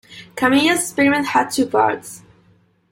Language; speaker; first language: English; non-native, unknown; Spanish